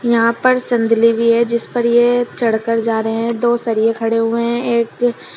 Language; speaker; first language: Hindi; native; Hindi